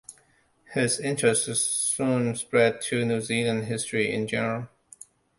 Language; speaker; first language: English; non-native, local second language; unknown